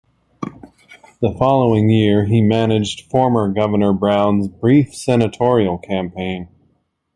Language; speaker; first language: English; native; English